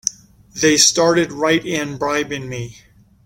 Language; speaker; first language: English; native; English